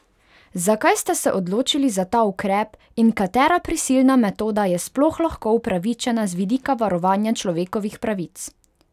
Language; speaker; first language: Slovenian; non-native, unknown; Hungarian